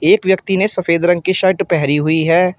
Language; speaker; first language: Hindi; native; Hindi